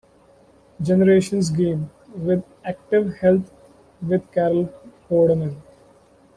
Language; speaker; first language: English; non-native, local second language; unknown